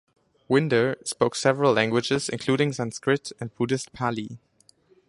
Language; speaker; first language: English; non-native, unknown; German